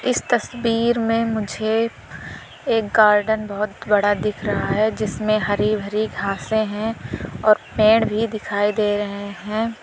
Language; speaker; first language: Hindi; native; Hindi